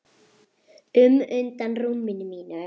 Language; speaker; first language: Icelandic; native; Icelandic